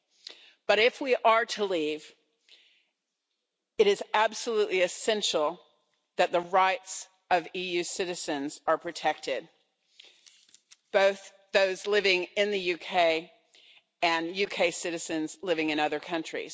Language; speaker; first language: English; native; English